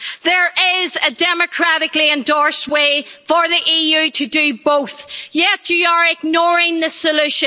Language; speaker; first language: English; native; English